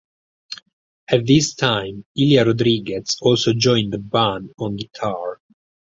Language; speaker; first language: English; non-native, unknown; Italian